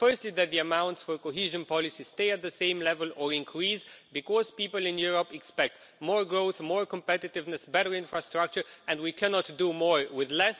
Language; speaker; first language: English; non-native, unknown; Romanian